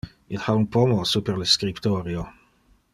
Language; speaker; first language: Interlingua; non-native, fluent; Dutch